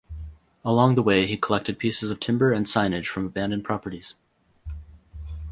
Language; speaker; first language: English; native; English